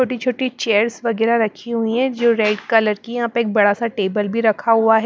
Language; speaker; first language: Hindi; non-native, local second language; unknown